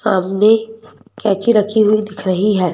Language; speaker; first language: Hindi; native; Hindi